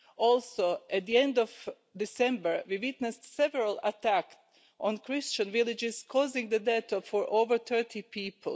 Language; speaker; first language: English; non-native, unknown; Croatian